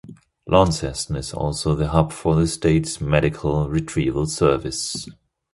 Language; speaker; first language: English; non-native, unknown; German